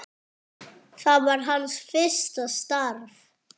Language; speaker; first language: Icelandic; non-native, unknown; French